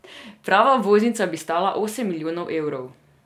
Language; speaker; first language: Slovenian; non-native, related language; Serbian